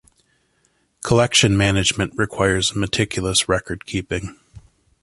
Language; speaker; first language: English; native; English